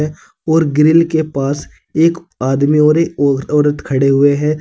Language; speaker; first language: Hindi; native; Hindi